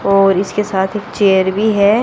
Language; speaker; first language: Hindi; native; Hindi